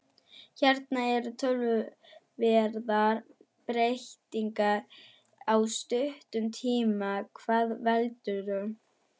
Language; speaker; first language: Icelandic; non-native, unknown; German